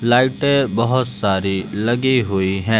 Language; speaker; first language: Hindi; native; Hindi